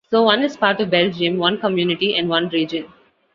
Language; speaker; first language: English; non-native, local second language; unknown